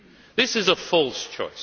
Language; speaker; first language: English; native; English